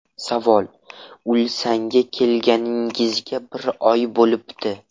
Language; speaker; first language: Uzbek; non-native, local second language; Russian